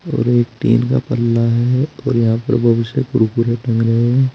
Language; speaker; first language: Hindi; native; Hindi